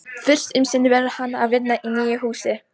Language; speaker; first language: Icelandic; non-native, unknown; Polish